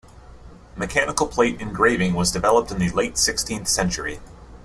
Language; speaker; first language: English; native; English